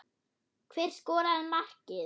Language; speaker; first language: Icelandic; non-native, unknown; German